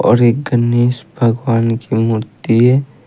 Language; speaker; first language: Hindi; native; Hindi